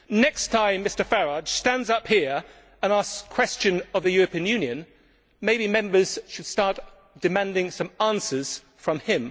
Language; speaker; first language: English; native; English